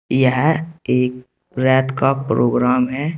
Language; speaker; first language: Hindi; native; Hindi